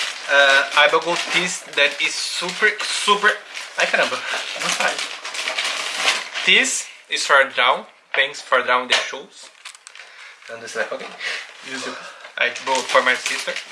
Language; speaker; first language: English; non-native, fluent; Portuguese